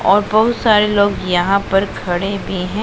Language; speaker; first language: Hindi; non-native, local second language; Punjabi